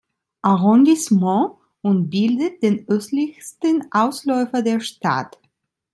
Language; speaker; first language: German; non-native, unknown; Italian